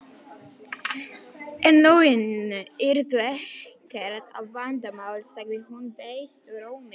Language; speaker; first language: Icelandic; non-native, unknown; Polish